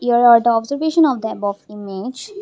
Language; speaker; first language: English; non-native, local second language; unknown